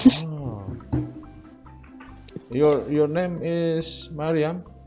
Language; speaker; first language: English; non-native, learner; Indonesian